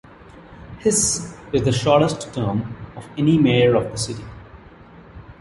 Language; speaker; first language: English; non-native, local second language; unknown